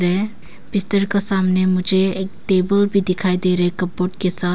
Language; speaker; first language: Hindi; early bilingual, other home language; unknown